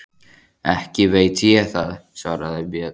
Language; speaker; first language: Icelandic; native; Icelandic